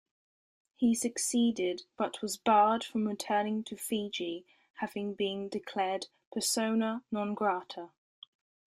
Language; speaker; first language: English; native; English